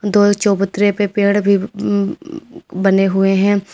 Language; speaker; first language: Hindi; native; Hindi